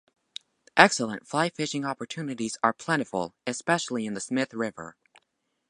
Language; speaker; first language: English; native; English